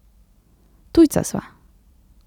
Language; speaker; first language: Slovenian; native; Slovenian